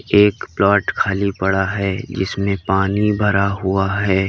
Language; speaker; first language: Hindi; native; Hindi